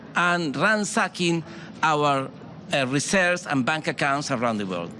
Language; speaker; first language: English; non-native, fluent; Spanish